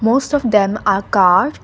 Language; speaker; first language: English; non-native, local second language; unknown